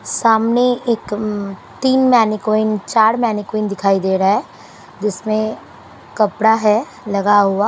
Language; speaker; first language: Hindi; non-native, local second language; Punjabi